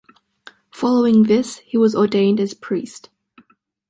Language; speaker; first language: English; native; English